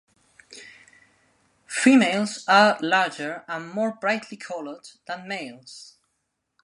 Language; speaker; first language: English; non-native, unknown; Spanish